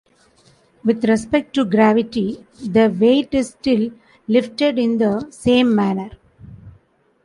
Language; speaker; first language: English; non-native, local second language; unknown